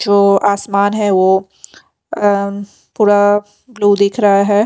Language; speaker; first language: Hindi; non-native, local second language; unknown